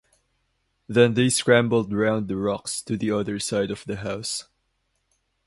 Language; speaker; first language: English; non-native, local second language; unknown